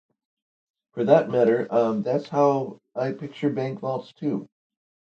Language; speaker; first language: English; native; English